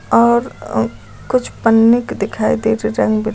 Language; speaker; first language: Hindi; native; Hindi